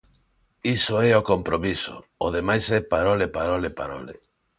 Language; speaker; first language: Galician; non-native, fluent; Spanish